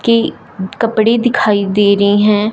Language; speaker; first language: Hindi; non-native, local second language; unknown